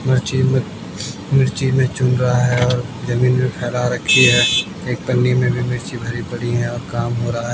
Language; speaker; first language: Hindi; native; Hindi